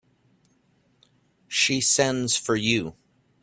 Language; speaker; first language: English; native; English